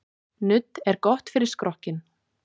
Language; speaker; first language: Icelandic; native; Icelandic